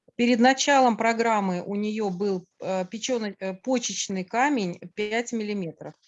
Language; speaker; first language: Russian; native; Russian